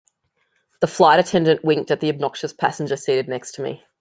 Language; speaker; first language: English; native; English